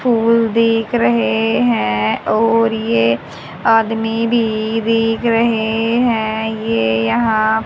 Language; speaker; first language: Hindi; native; Hindi